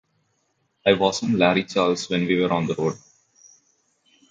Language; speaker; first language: English; non-native, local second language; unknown